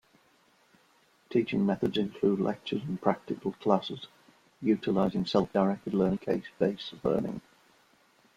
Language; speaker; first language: English; non-native, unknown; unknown